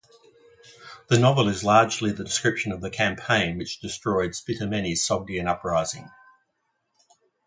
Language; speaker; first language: English; native; English